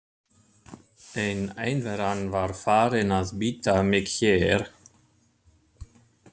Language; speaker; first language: Icelandic; non-native, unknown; German